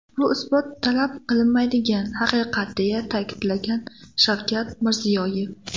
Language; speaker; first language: Uzbek; native; Uzbek